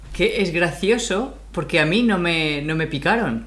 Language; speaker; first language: Spanish; native; Spanish